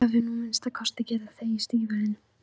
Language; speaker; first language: Icelandic; non-native, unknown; Polish